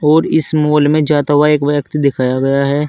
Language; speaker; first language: Hindi; native; Hindi